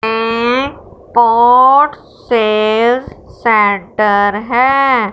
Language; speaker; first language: Hindi; non-native, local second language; Punjabi